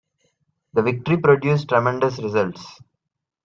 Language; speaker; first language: English; non-native, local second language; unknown